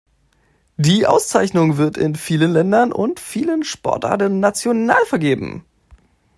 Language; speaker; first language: German; native; German